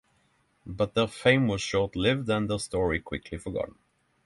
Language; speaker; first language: English; non-native, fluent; Norwegian